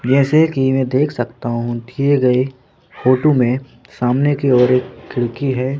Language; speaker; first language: Hindi; native; Hindi